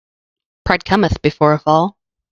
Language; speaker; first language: English; native; English